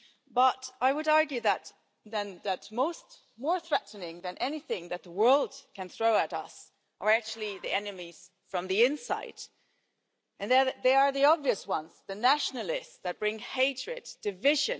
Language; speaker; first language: English; non-native, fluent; German